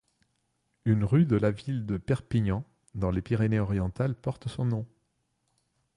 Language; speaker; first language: French; non-native, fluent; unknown